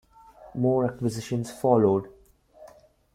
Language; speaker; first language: English; non-native, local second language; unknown